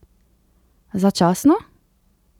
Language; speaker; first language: Slovenian; native; Slovenian